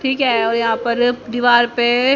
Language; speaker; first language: Hindi; native; Hindi